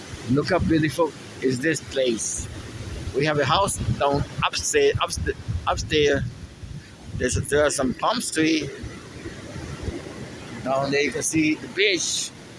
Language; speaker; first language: English; non-native, local second language; Spanish